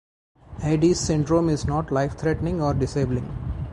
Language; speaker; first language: English; non-native, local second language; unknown